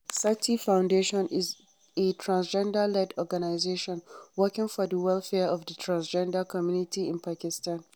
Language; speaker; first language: English; non-native, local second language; Hausa